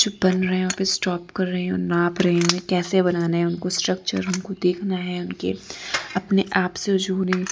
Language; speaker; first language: Hindi; non-native, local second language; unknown